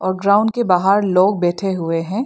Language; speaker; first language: Hindi; non-native, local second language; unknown